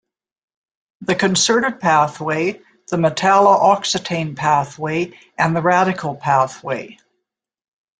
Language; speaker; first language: English; native; English